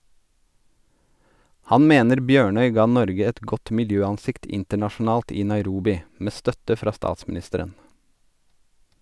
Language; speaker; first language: Norwegian; native; Norwegian